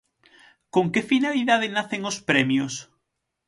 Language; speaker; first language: Galician; native; Galician